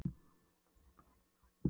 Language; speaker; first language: Icelandic; non-native, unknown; Polish